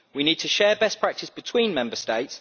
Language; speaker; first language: English; native; English